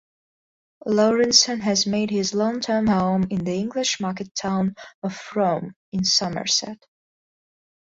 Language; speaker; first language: English; non-native, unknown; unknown